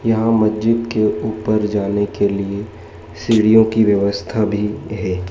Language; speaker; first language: Hindi; native; Hindi